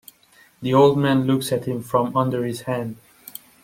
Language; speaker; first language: English; non-native, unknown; Persian